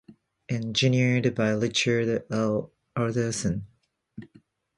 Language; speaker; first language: English; non-native, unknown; Japanese